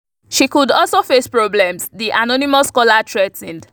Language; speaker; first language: English; non-native, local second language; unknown